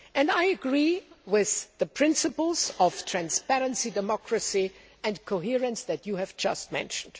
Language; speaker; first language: English; non-native, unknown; German